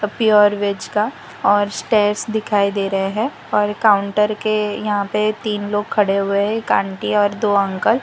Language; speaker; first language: Hindi; non-native, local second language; Gujarati